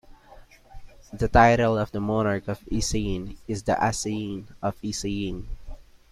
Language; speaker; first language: English; non-native, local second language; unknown